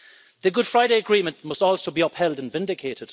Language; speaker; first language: English; native; English